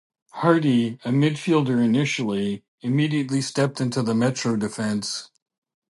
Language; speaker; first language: English; native; English